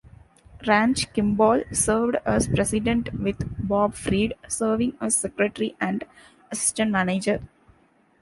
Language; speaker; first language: English; non-native, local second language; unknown